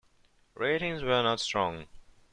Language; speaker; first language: English; non-native, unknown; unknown